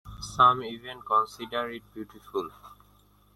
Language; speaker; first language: English; non-native, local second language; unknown